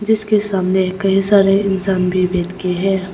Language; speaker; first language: Hindi; non-native, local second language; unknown